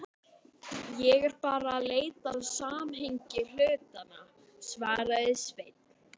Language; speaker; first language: Icelandic; native; Icelandic